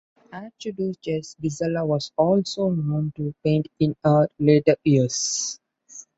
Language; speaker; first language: English; non-native, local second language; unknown